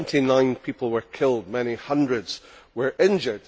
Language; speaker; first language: English; native; English